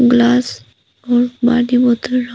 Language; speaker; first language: Hindi; non-native, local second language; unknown